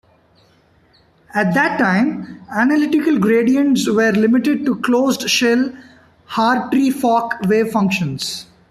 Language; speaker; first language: English; non-native, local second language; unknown